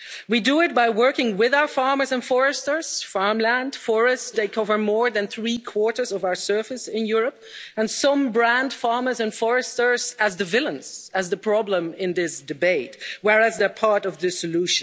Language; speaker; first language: English; non-native, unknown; Dutch